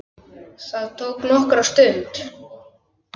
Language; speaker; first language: Icelandic; native; Icelandic